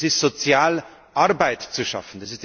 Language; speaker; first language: German; native; German